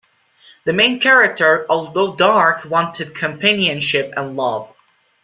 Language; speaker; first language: English; non-native, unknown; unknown